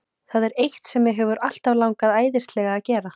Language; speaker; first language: Icelandic; native; Icelandic